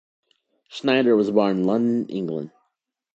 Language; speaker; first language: English; native; English